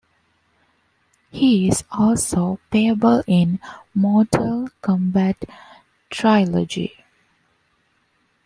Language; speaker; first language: English; non-native, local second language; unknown